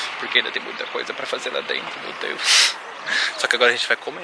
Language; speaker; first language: Portuguese; native; Portuguese